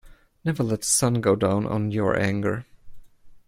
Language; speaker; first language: English; non-native, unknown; German